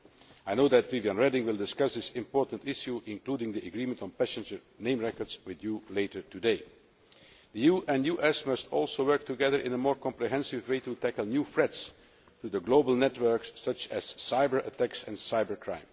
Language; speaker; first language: English; non-native, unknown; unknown